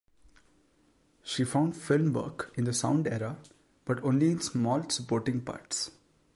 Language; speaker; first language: English; non-native, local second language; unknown